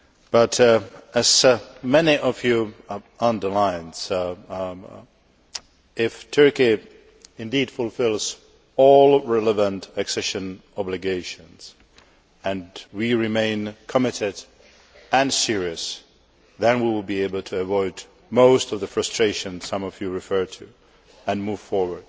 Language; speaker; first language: English; non-native, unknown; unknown